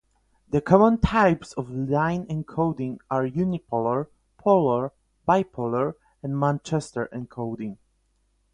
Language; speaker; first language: English; non-native, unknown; Polish